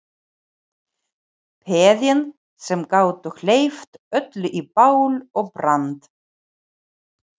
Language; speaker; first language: Icelandic; non-native, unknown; Ukrainian